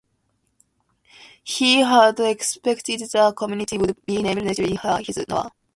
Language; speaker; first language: English; non-native, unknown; Japanese